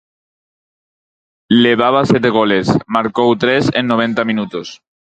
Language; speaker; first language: Galician; non-native, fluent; Spanish